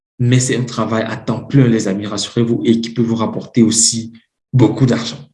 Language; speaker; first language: French; non-native, local second language; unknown